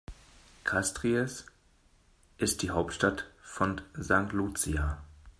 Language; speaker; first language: German; native; German